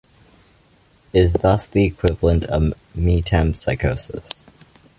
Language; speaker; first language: English; native; English